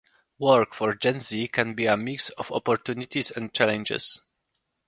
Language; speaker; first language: English; non-native, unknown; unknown